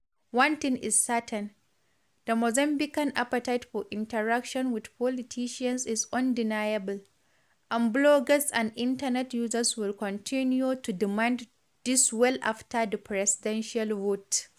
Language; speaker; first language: English; non-native, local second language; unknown